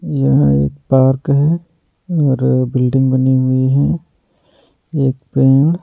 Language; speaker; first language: Hindi; native; Hindi